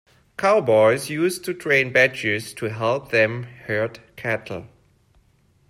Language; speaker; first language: English; non-native, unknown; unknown